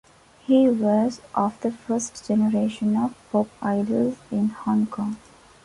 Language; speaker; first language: English; non-native, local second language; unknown